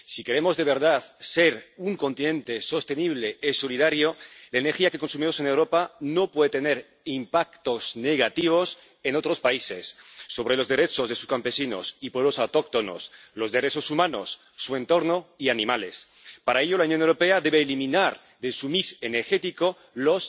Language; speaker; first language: Spanish; native; Spanish